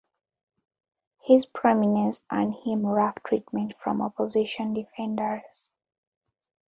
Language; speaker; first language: English; non-native, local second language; Ganda